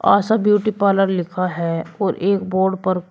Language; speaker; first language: Hindi; native; Hindi